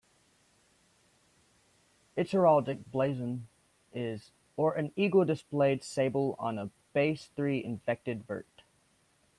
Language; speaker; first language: English; native; English